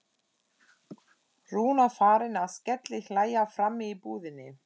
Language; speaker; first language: Icelandic; non-native, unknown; German